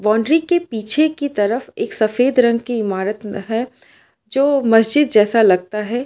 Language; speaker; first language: Hindi; non-native, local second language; Gujarati